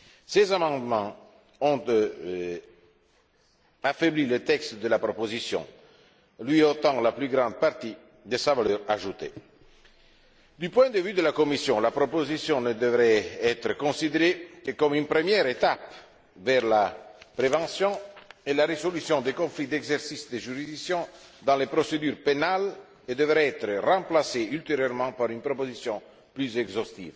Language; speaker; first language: French; non-native, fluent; Italian